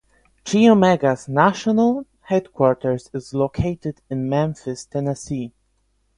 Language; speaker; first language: English; non-native, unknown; Polish